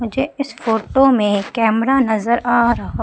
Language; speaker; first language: Hindi; native; Hindi